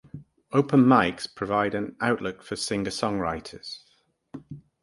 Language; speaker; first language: English; native; English